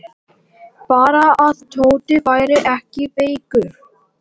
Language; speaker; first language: Icelandic; non-native, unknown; Latvian